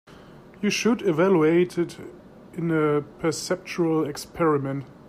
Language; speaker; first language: English; native; English